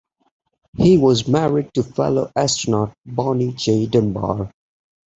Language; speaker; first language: English; non-native, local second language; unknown